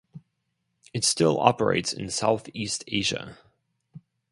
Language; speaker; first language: English; non-native, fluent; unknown